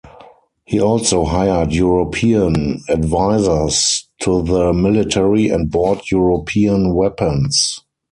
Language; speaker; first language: English; non-native, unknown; German